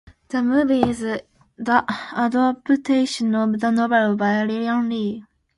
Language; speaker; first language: English; non-native, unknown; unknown